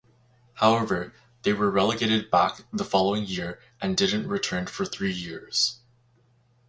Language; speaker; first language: English; native; English